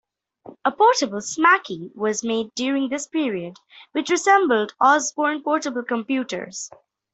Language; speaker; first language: English; non-native, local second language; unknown